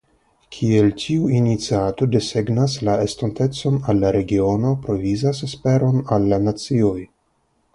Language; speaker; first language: Esperanto; non-native, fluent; Russian